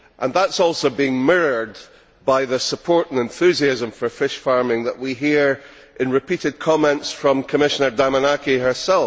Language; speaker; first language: English; native; English